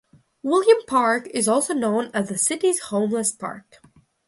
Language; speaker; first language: English; non-native, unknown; Russian